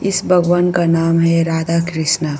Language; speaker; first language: Hindi; non-native, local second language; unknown